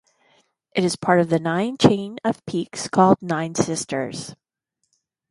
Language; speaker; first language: English; native; English